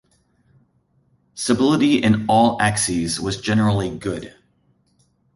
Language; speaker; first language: English; native; English